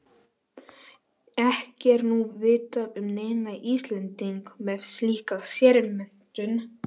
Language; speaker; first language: Icelandic; non-native, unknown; Polish